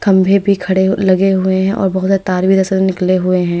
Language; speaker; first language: Hindi; native; Hindi